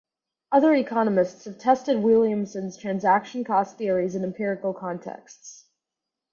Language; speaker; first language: English; native; English